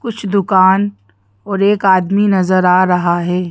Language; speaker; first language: Hindi; native; Hindi